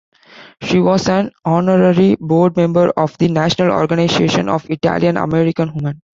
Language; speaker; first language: English; non-native, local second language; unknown